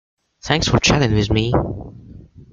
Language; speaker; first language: English; native; English